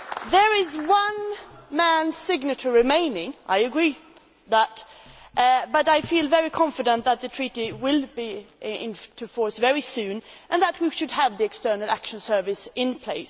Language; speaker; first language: English; non-native, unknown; Swedish